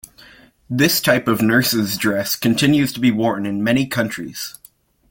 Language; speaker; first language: English; native; English